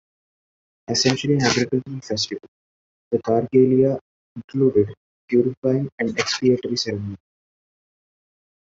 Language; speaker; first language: English; non-native, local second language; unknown